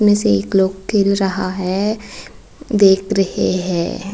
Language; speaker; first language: Hindi; non-native, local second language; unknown